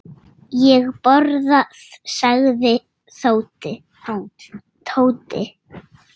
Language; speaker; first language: Icelandic; non-native, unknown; Russian